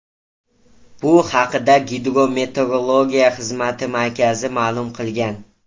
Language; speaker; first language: Uzbek; native; Uzbek